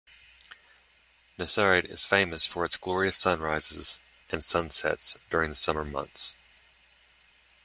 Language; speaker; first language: English; native; English